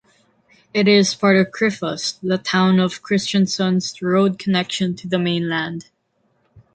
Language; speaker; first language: English; non-native, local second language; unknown